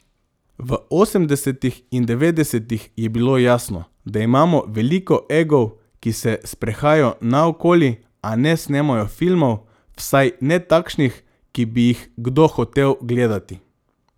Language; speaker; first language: Slovenian; non-native, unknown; Macedonian